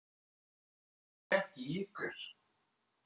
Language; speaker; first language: Icelandic; non-native, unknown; French